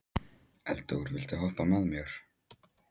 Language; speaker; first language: Icelandic; non-native, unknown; Polish